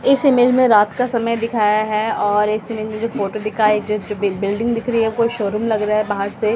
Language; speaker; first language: Hindi; native; Hindi